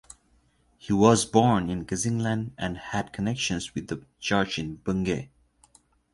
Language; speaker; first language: English; non-native, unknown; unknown